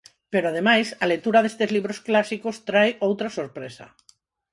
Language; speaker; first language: Galician; non-native, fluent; Spanish